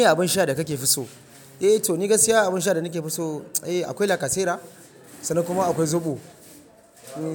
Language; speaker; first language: Hausa; non-native, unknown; Yoruba